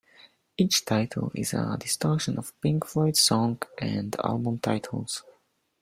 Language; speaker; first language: English; non-native, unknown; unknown